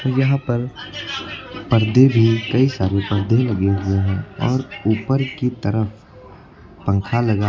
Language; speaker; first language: Hindi; native; Hindi